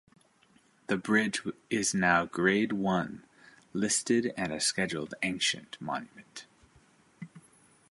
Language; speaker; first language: English; native; English